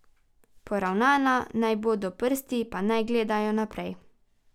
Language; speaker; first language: Slovenian; native; Slovenian